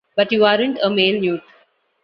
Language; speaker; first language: English; non-native, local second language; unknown